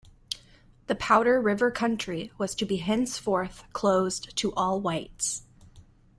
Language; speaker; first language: English; native; English